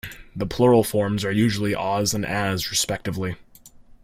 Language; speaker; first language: English; native; English